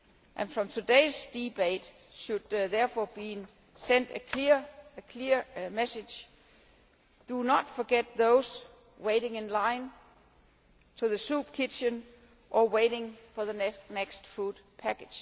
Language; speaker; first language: English; non-native, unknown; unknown